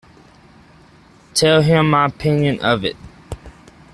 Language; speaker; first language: English; native; English